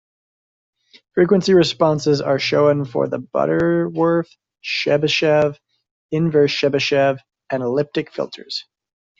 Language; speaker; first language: English; native; English